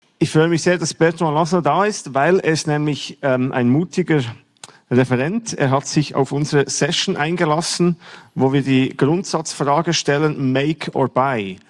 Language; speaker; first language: German; native; German